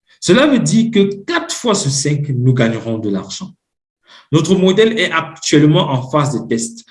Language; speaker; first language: French; non-native, local second language; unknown